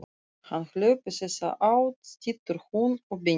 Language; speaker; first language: Icelandic; non-native, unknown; Russian